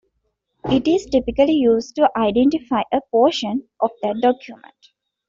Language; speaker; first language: English; non-native, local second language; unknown